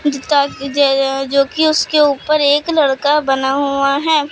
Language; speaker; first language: Hindi; native; Hindi